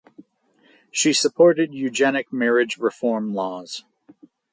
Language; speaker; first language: English; native; English